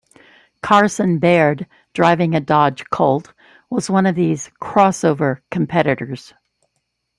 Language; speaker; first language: English; native; English